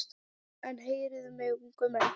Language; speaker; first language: Icelandic; non-native, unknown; English